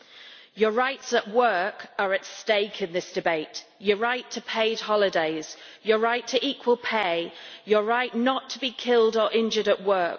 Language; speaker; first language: English; native; English